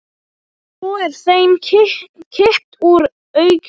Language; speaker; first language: Icelandic; non-native, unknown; Polish